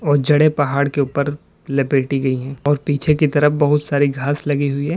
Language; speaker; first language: Hindi; native; Hindi